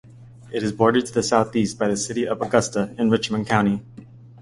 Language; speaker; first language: English; native; English